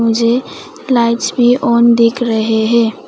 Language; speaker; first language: Hindi; non-native, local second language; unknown